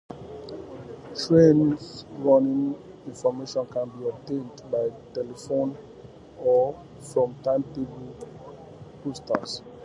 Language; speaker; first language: English; native; English